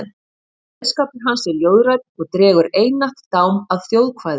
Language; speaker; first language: Icelandic; native; Icelandic